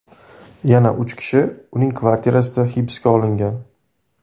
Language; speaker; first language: Uzbek; native; Uzbek